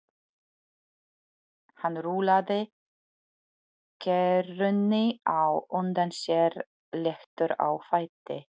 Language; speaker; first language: Icelandic; non-native, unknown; Polish